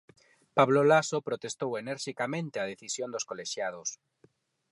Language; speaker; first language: Galician; non-native, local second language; Spanish